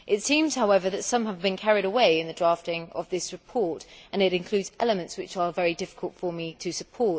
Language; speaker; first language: English; native; English